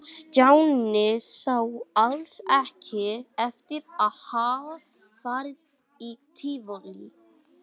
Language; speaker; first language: Icelandic; non-native, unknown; English